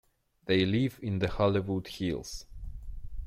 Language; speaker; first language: English; non-native, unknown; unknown